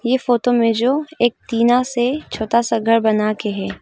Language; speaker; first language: Hindi; non-native, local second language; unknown